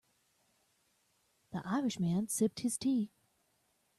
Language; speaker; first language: English; native; English